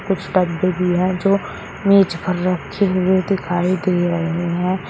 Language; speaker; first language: Hindi; native; Hindi